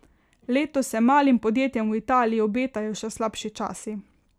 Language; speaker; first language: Slovenian; native; Slovenian